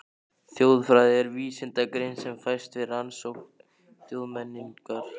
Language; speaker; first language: Icelandic; native; Icelandic